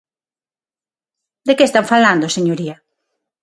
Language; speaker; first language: Galician; non-native, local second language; Spanish